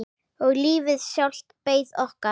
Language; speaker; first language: Icelandic; native; Icelandic